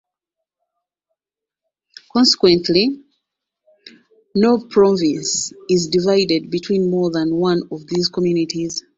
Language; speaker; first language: English; non-native, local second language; Ganda